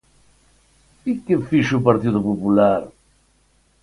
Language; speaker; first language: Galician; native; Galician